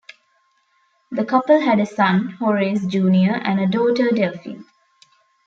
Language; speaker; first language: English; non-native, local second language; Tamil